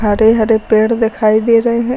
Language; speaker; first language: Hindi; native; Hindi